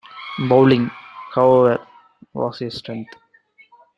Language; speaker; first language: English; non-native, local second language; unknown